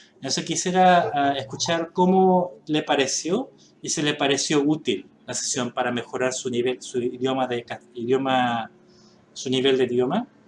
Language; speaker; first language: Spanish; early bilingual, other home language; Korean